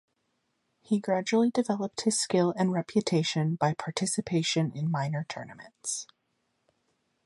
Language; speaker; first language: English; native; English